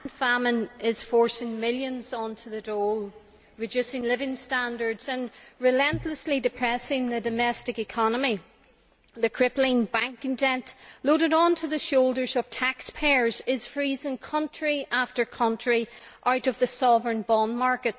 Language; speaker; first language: English; native; English